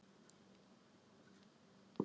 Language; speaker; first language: Icelandic; non-native, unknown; Polish